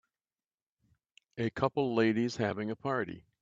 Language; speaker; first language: English; native; English